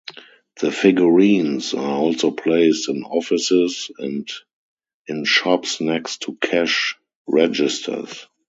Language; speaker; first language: English; non-native, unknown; German